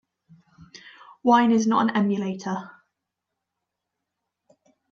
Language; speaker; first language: English; native; English